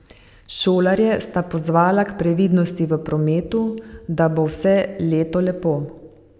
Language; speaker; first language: Slovenian; native; Slovenian